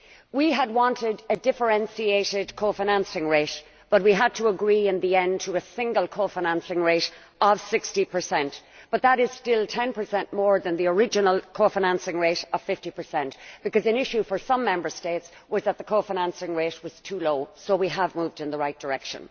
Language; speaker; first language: English; native; English